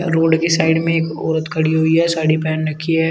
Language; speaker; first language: Hindi; native; Hindi